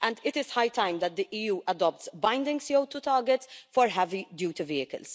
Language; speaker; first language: English; non-native, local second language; Maltese